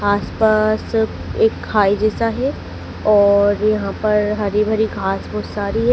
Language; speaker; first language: Hindi; native; Hindi